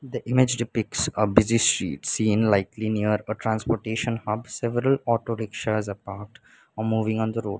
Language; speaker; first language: English; non-native, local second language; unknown